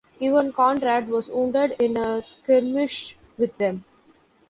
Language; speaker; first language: English; non-native, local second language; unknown